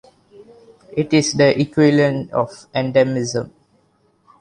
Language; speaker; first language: English; non-native, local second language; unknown